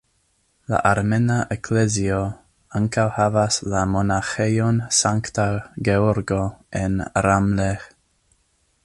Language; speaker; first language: Esperanto; non-native, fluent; English